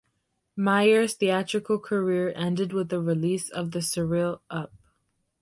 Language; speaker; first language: English; native; English